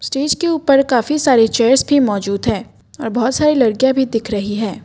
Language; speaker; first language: Hindi; non-native, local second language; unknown